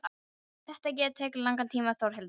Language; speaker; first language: Icelandic; non-native, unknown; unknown